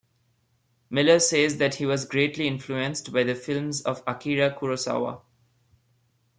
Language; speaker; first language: English; non-native, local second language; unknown